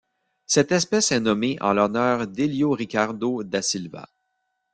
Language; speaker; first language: French; native; French